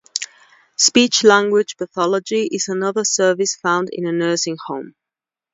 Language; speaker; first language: English; non-native, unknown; Spanish